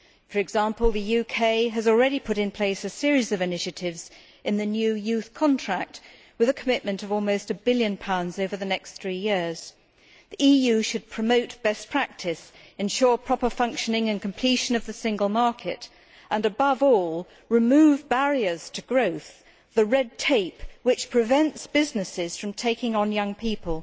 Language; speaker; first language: English; native; English